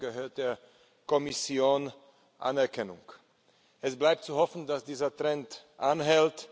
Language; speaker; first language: German; non-native, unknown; Slovak